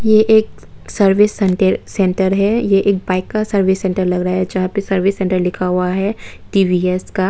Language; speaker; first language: Hindi; non-native, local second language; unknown